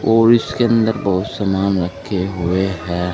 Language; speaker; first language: Hindi; native; Hindi